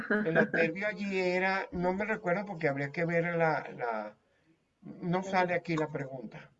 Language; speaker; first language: Spanish; native; Spanish